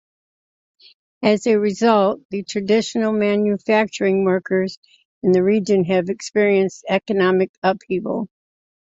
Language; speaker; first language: English; native; English